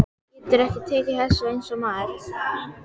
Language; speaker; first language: Icelandic; native; Icelandic